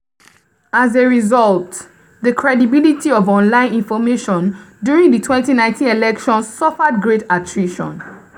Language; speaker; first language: English; non-native, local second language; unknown